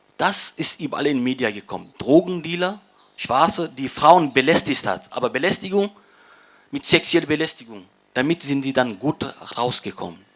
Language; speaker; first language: German; non-native, fluent; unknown